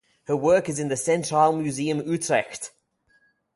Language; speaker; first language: English; native; English